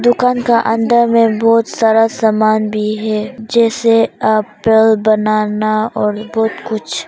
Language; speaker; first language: Hindi; non-native, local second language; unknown